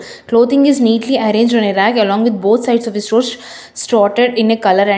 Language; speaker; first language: English; non-native, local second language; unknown